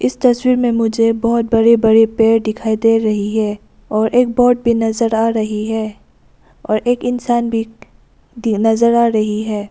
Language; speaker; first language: Hindi; non-native, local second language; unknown